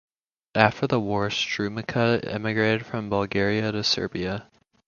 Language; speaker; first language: English; native; English